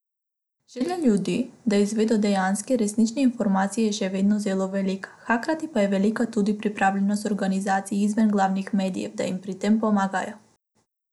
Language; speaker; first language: Slovenian; non-native, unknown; Macedonian